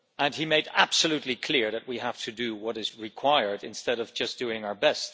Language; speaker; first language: English; non-native, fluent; Dutch